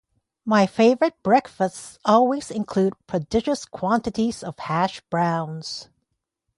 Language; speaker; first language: English; native; English